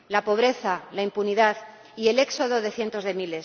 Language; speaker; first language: Spanish; native; Spanish